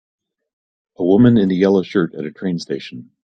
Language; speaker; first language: English; native; English